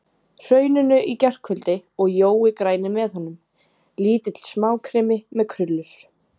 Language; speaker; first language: Icelandic; native; Icelandic